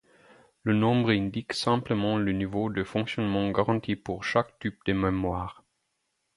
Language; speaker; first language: French; non-native, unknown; German